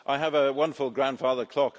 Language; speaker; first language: English; native; English